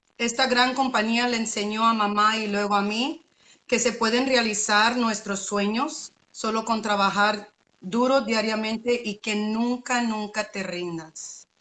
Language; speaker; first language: Spanish; early bilingual, other home language; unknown